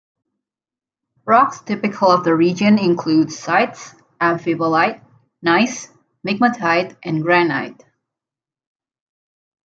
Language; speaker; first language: English; native; English